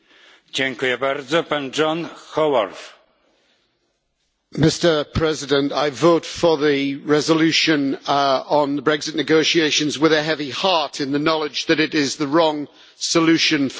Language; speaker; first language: English; native; English